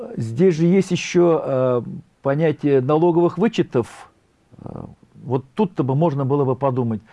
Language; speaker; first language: Russian; non-native, local second language; Tatar